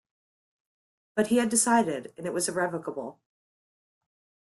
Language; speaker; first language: English; native; English